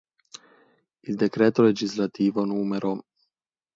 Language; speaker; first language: Italian; native; Italian